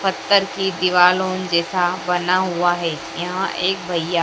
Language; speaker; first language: Hindi; native; Hindi